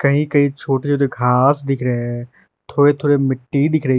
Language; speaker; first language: Hindi; non-native, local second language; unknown